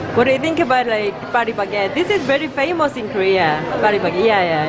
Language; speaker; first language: English; non-native, fluent; Korean